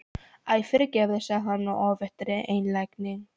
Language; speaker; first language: Icelandic; non-native, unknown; Polish